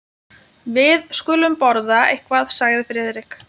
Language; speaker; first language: Icelandic; non-native, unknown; Lithuanian